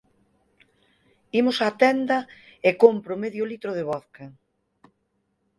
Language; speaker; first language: Galician; native; Galician